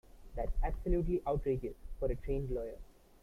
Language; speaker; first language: English; non-native, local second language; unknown